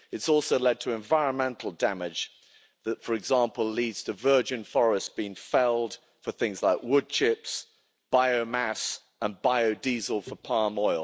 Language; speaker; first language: English; native; English